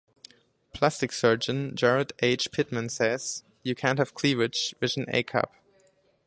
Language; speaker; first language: English; non-native, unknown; German